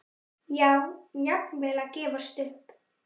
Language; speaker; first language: Icelandic; native; Icelandic